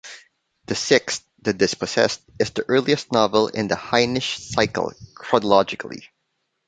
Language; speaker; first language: English; non-native, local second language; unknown